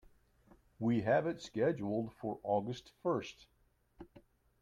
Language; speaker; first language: English; native; English